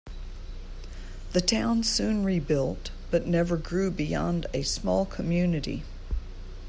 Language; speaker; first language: English; native; English